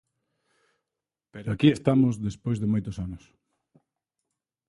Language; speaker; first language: Galician; native; Galician